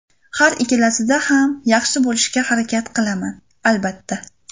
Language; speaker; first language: Uzbek; native; Uzbek